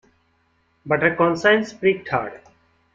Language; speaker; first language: English; non-native, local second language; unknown